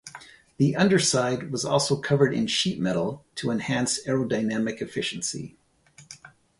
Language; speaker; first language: English; native; English